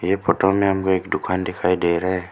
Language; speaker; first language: Hindi; early bilingual, other home language; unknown